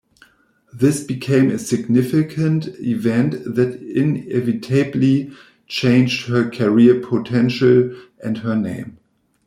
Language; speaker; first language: English; non-native, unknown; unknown